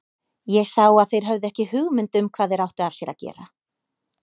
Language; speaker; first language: Icelandic; native; Icelandic